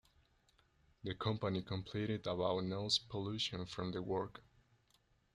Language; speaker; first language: English; non-native, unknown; Spanish